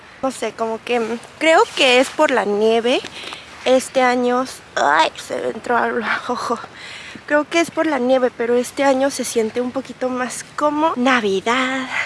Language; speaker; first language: Spanish; non-native, fluent; Korean